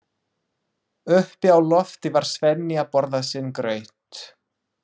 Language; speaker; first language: Icelandic; non-native, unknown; English